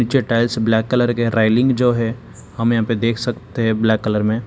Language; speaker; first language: Hindi; non-native, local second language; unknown